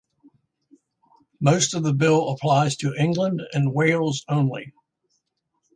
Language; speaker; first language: English; native; English